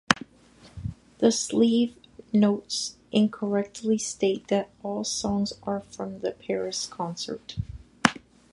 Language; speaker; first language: English; native; English